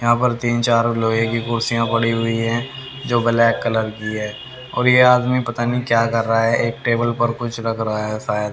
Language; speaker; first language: Hindi; native; Hindi